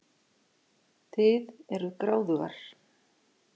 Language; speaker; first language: Icelandic; native; Icelandic